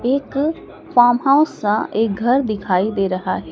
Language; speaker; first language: Hindi; native; Hindi